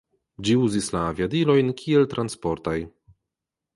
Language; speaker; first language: Esperanto; non-native, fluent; Polish